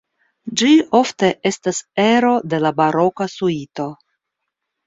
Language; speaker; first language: Esperanto; non-native, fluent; Russian